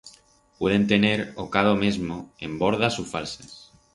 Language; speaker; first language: Aragonese; non-native, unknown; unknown